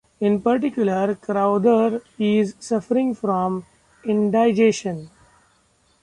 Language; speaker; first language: English; non-native, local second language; Marathi